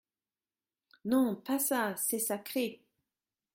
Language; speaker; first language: French; non-native, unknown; German